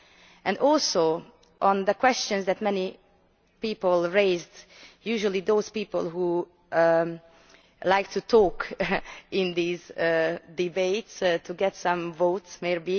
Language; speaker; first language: English; non-native, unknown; Hungarian